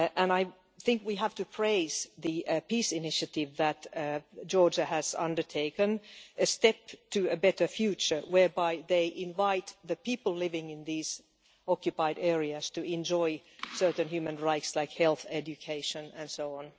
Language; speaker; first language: English; non-native, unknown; Finnish